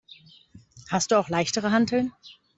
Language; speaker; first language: German; native; German